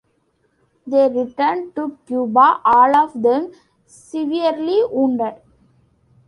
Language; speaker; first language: English; non-native, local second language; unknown